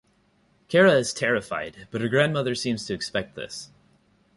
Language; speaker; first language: English; native; English